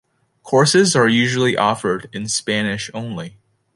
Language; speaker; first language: English; native; English